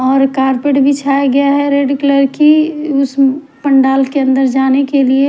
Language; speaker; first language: Hindi; native; Hindi